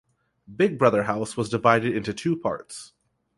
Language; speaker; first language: English; native; English